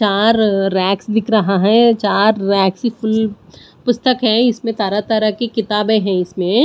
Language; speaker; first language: Hindi; non-native, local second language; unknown